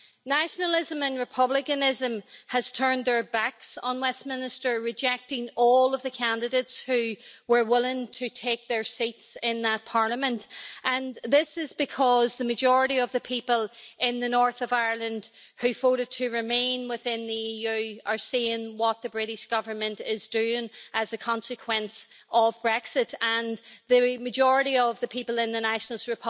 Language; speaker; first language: English; native; English